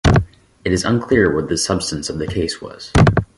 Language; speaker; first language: English; native; English